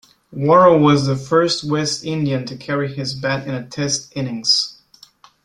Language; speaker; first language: English; non-native, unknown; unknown